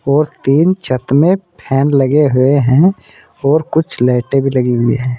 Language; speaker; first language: Hindi; native; Hindi